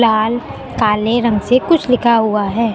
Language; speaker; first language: Hindi; native; Hindi